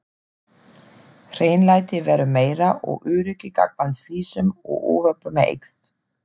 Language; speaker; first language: Icelandic; non-native, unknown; German